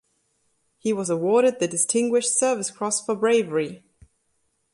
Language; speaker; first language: English; non-native, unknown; German